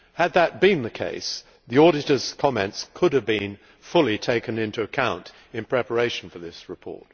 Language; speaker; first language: English; native; English